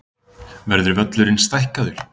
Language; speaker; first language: Icelandic; native; Icelandic